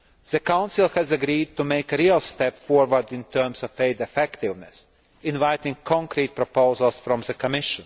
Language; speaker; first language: English; non-native, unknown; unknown